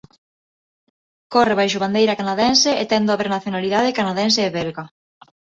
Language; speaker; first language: Galician; non-native, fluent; Spanish